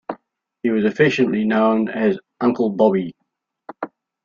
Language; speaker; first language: English; native; English